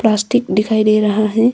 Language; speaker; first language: Hindi; non-native, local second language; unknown